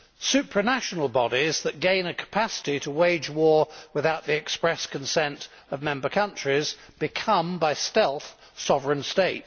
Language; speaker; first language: English; native; English